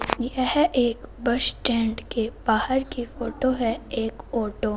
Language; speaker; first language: Hindi; non-native, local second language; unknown